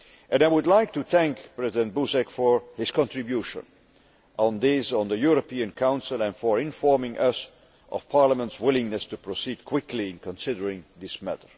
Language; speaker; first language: English; non-native, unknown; Dutch